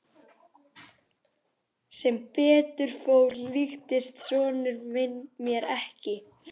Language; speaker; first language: Icelandic; native; Icelandic